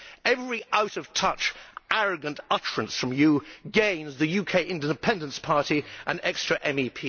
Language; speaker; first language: English; native; English